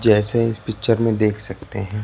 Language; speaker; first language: Hindi; non-native, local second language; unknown